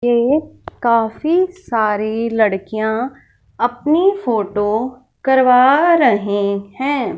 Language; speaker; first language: Hindi; non-native, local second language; Punjabi